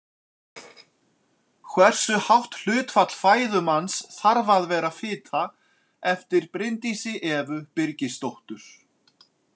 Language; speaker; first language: Icelandic; native; Icelandic